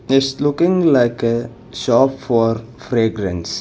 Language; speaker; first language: English; non-native, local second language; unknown